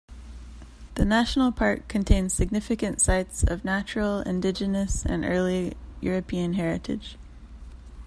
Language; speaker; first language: English; native; English